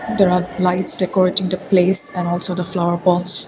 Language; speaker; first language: English; non-native, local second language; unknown